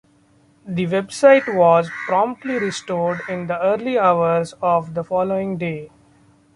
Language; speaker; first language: English; non-native, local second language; Marathi